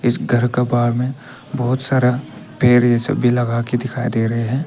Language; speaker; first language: Hindi; non-native, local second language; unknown